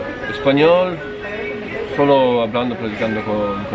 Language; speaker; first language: Spanish; non-native, fluent; English